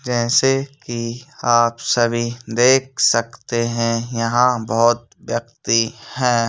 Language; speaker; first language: Hindi; native; Hindi